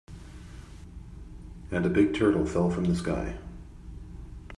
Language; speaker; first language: English; native; English